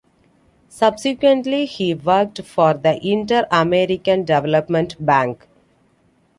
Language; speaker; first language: English; non-native, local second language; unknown